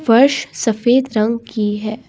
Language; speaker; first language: Hindi; non-native, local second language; Assamese